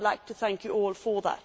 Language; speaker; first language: English; non-native, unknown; Swedish